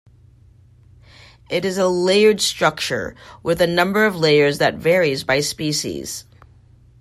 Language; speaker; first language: English; native; English